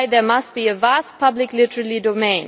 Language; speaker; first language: English; non-native, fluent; German